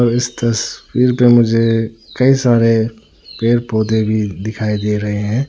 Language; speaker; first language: Hindi; non-native, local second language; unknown